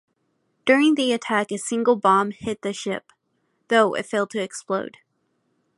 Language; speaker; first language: English; native; English